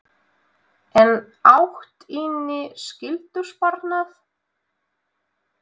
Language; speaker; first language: Icelandic; non-native, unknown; Russian